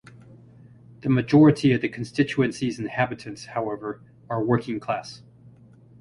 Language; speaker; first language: English; native; English